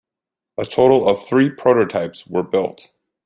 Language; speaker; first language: English; native; English